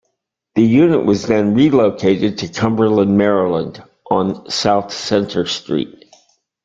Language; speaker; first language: English; native; English